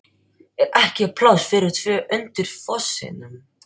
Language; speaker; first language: Icelandic; non-native, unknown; Filipino